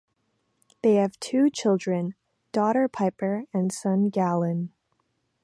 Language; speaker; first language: English; non-native, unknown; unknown